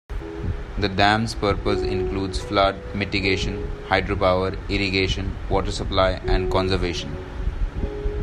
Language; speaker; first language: English; non-native, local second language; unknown